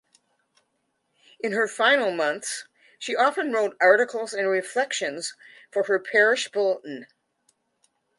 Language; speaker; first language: English; native; English